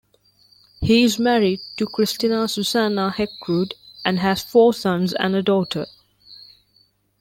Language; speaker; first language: English; non-native, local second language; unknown